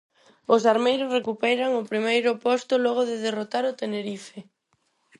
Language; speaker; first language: Galician; non-native, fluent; Spanish